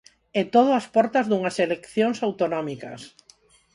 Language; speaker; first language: Galician; non-native, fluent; Spanish